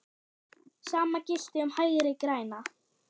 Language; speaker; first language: Icelandic; non-native, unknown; German